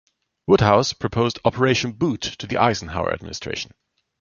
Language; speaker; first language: English; non-native, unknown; German